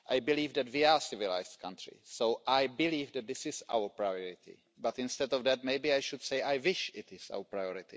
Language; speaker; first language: English; non-native, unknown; Czech